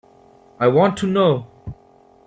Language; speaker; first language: English; non-native, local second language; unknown